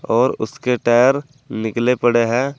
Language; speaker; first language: Hindi; native; Hindi